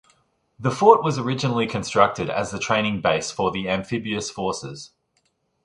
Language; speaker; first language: English; native; English